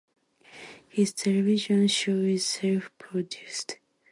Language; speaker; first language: English; non-native, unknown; Japanese